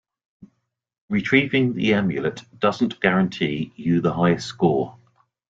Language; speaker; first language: English; native; English